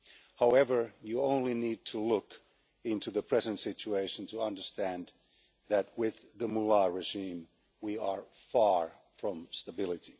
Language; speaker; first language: English; non-native, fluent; Finnish